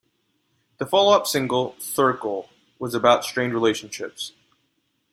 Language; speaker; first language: English; non-native, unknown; Spanish